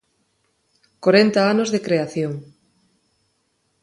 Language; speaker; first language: Galician; non-native, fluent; Spanish